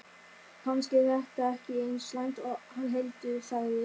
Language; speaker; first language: Icelandic; non-native, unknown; German